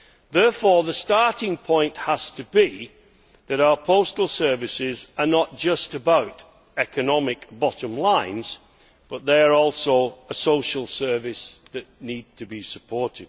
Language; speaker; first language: English; native; English